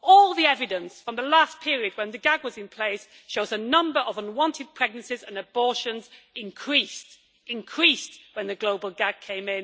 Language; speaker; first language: English; native; English